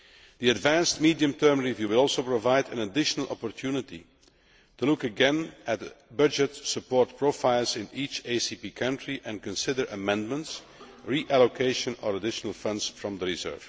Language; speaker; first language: English; non-native, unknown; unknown